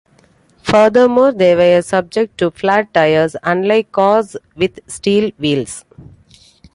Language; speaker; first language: English; non-native, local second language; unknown